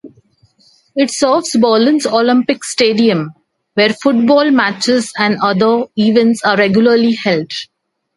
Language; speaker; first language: English; non-native, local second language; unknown